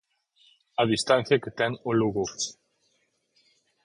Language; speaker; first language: Galician; native; Galician